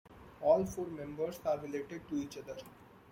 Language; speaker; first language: English; non-native, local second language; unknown